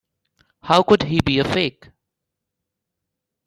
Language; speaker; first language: English; non-native, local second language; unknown